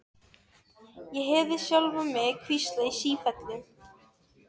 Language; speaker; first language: Icelandic; non-native, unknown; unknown